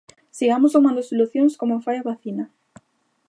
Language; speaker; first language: Galician; native; Galician